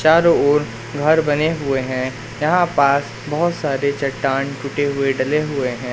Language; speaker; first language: Hindi; native; Hindi